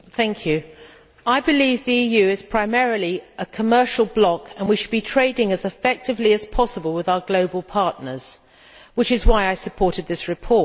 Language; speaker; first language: English; native; English